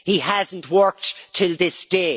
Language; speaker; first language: English; native; English